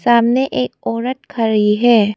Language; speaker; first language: Hindi; non-native, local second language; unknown